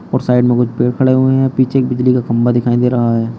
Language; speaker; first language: Hindi; native; Hindi